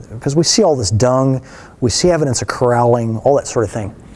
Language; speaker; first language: English; native; English